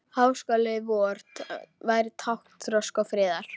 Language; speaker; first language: Icelandic; native; Icelandic